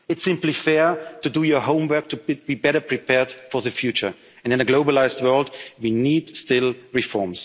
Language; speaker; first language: English; non-native, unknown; German